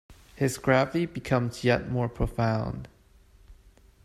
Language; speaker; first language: English; non-native, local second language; Cantonese